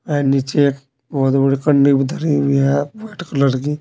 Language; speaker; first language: Hindi; native; Hindi